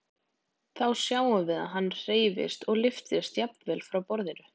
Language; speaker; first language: Icelandic; native; Icelandic